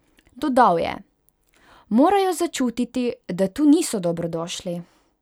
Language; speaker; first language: Slovenian; non-native, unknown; Hungarian